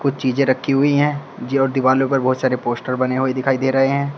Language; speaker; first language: Hindi; native; Hindi